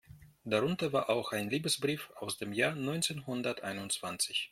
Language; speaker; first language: German; non-native, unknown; Russian